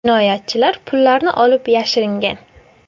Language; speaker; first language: Uzbek; native; Uzbek